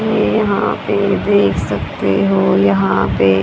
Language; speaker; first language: Hindi; native; Hindi